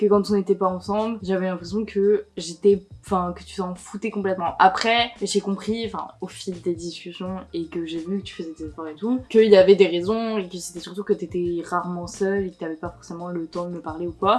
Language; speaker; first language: French; native; French